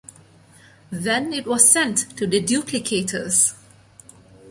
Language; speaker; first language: English; non-native, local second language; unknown